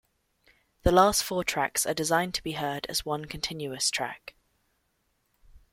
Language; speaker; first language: English; native; English